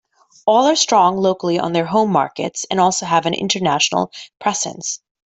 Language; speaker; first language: English; native; English